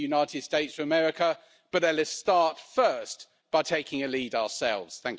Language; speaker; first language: English; non-native, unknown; Russian